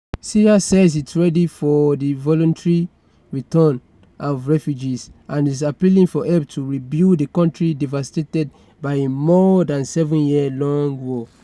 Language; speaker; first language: English; non-native, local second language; Yoruba